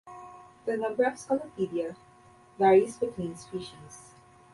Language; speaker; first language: English; non-native, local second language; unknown